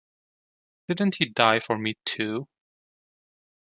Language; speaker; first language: English; non-native, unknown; Turkish